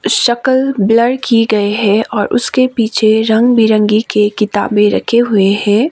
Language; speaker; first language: Hindi; non-native, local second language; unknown